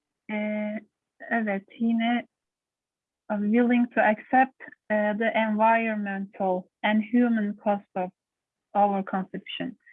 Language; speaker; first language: English; non-native, learner; Turkish